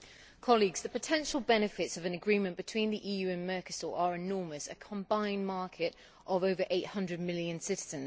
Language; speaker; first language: English; native; English